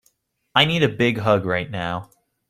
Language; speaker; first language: English; native; English